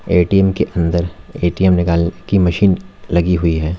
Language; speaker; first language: Hindi; native; Hindi